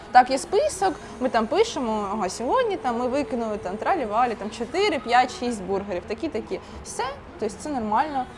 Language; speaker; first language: Ukrainian; non-native, local second language; Russian